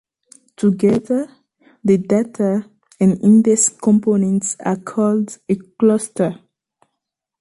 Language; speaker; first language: English; native; English